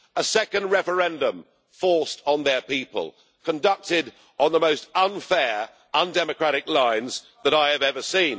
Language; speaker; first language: English; native; English